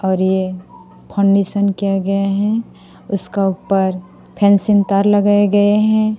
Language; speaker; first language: Hindi; non-native, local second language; Assamese